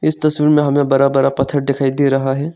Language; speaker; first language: Hindi; non-native, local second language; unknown